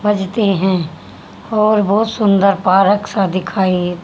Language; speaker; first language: Hindi; native; Hindi